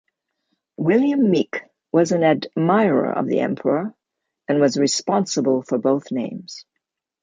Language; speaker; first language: English; native; English